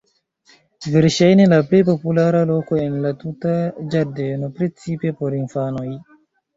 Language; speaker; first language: Esperanto; non-native, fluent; Chinese